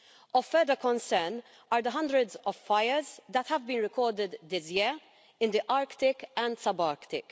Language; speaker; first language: English; non-native, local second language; Maltese